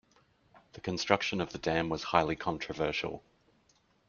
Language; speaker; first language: English; native; English